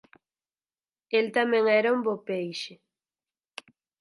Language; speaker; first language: Galician; native; Galician